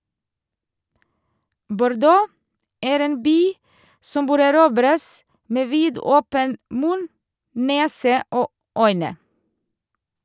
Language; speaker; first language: Norwegian; non-native, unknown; Serbian